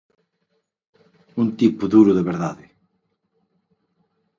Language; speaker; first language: Galician; native; Galician